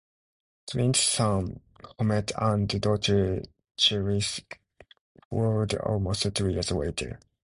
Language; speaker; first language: English; non-native, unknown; Japanese